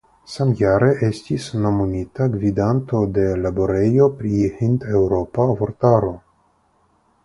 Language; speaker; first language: Esperanto; non-native, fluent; Russian